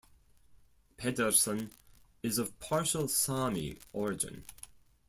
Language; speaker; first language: English; non-native, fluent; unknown